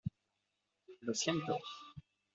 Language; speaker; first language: Spanish; non-native, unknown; French